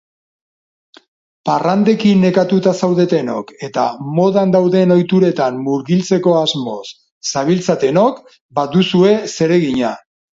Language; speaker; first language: Basque; non-native, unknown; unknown